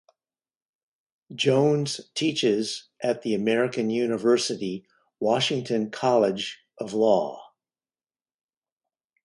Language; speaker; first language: English; native; English